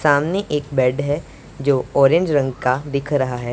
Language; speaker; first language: Hindi; non-native, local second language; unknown